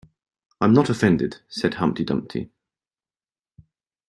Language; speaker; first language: English; native; English